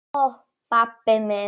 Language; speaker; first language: Icelandic; non-native, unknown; Polish